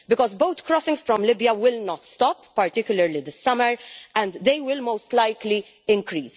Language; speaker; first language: English; non-native, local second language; Maltese